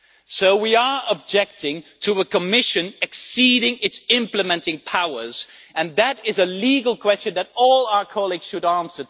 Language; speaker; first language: English; non-native, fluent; Dutch